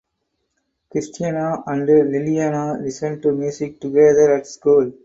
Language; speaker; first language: English; non-native, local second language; Tamil